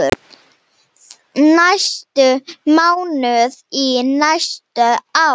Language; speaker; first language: Icelandic; non-native, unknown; Slovenian